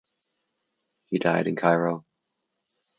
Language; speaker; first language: English; native; English